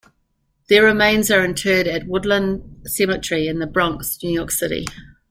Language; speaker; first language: English; native; English